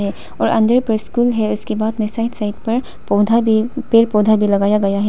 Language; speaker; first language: Hindi; non-native, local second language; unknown